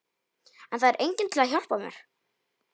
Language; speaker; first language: Icelandic; non-native, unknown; Polish